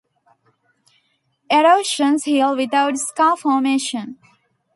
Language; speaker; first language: English; non-native, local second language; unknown